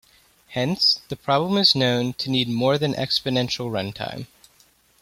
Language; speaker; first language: English; native; English